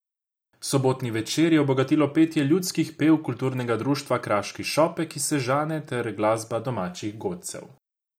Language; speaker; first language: Slovenian; non-native, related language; Croatian